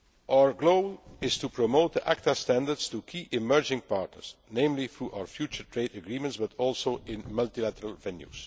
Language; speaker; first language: English; non-native, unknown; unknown